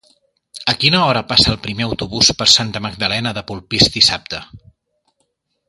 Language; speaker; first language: Catalan; native; Catalan